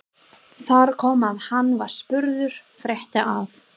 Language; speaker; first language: Icelandic; non-native, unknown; English